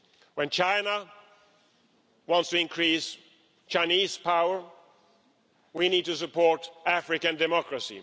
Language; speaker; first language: English; non-native, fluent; Swedish